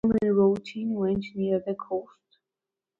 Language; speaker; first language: English; non-native, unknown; Georgian